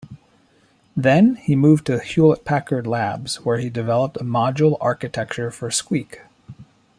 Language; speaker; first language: English; native; English